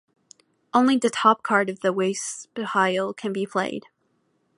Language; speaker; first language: English; native; English